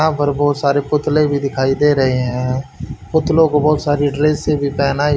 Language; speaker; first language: Hindi; native; Hindi